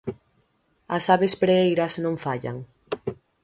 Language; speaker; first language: Galician; native; Galician